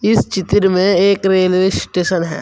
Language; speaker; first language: Hindi; native; Hindi